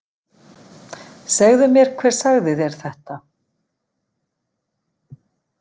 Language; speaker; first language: Icelandic; native; Icelandic